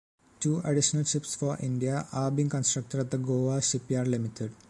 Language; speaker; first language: English; non-native, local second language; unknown